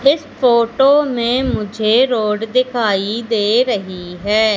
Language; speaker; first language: Hindi; native; Hindi